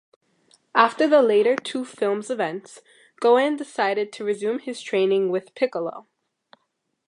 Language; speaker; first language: English; native; English